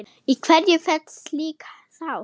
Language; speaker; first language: Icelandic; non-native, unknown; German